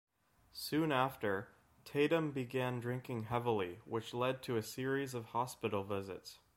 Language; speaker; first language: English; native; English